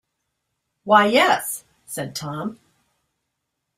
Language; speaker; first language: English; native; English